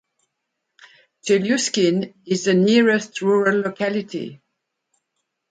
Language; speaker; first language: English; non-native, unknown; French